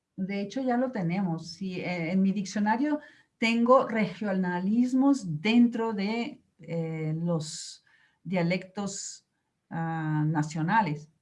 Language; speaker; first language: Spanish; native; Spanish